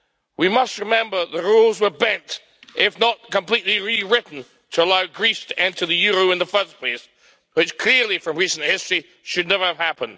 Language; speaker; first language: English; native; English